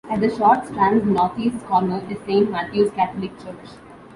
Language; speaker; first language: English; non-native, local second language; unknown